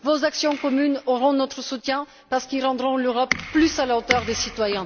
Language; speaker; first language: French; non-native, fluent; Bulgarian